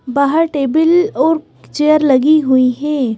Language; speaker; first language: Hindi; native; Hindi